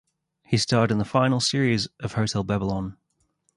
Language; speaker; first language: English; native; English